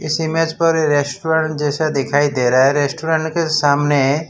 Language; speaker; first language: Hindi; non-native, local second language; Gujarati